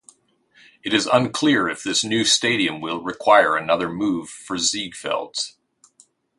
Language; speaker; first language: English; native; English